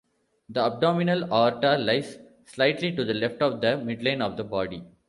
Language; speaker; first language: English; non-native, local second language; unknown